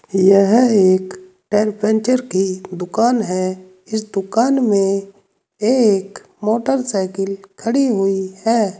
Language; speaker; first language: Hindi; native; Hindi